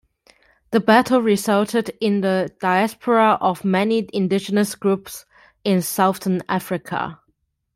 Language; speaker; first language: English; non-native, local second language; Cantonese